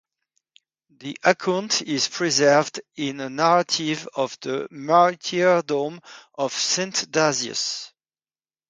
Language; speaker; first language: English; non-native, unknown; French